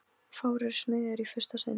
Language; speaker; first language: Icelandic; non-native, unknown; Polish